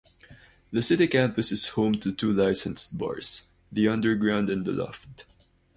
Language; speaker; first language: English; non-native, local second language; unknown